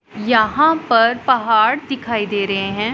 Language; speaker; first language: Hindi; non-native, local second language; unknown